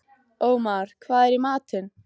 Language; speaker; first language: Icelandic; native; Icelandic